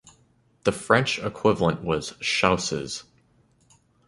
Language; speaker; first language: English; native; English